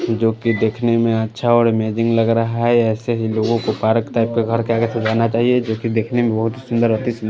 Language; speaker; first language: Hindi; non-native, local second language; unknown